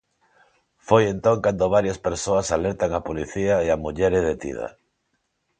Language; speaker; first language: Galician; non-native, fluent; Spanish